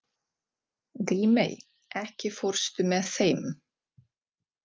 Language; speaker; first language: Icelandic; non-native, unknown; Czech